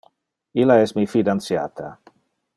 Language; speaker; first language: Interlingua; non-native, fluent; Dutch